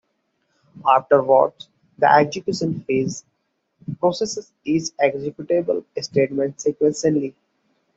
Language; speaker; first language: English; non-native, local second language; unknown